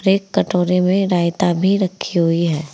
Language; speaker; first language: Hindi; native; Hindi